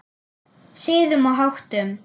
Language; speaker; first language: Icelandic; non-native, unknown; German